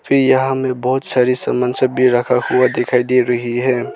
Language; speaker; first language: Hindi; non-native, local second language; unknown